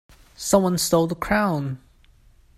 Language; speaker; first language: English; non-native, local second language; Cantonese